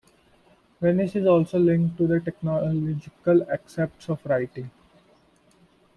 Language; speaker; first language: English; non-native, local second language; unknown